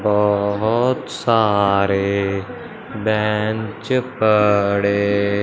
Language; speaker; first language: Hindi; non-native, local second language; Punjabi